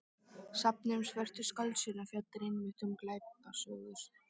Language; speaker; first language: Icelandic; native; Icelandic